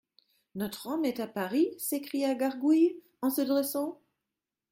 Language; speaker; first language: French; non-native, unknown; German